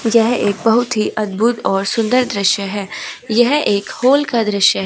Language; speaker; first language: Hindi; native; Hindi